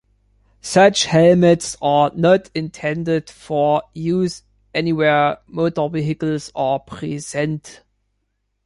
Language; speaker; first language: English; non-native, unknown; German